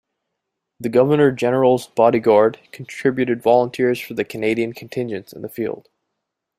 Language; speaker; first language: English; native; English